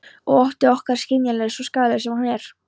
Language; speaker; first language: Icelandic; non-native, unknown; Polish